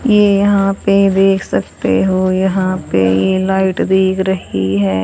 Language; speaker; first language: Hindi; native; Hindi